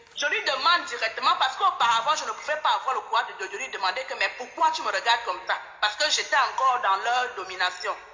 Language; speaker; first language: French; non-native, local second language; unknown